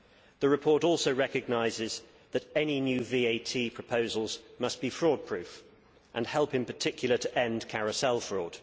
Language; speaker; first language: English; native; English